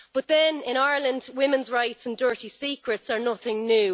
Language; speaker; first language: English; native; English